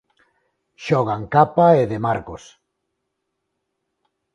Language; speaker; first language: Galician; non-native, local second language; Spanish